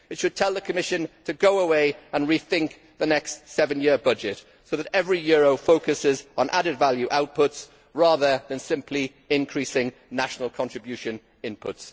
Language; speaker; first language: English; native; English